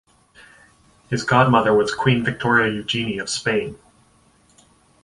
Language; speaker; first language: English; native; English